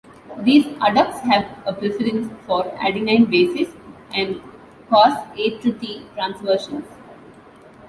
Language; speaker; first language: English; non-native, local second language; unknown